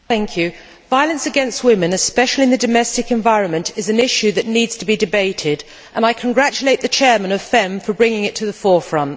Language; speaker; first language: English; native; English